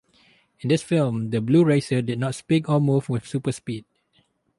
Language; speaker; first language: English; non-native, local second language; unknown